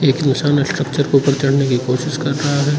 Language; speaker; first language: Hindi; non-native, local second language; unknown